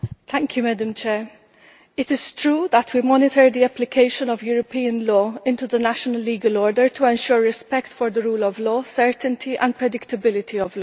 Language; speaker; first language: English; non-native, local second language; Maltese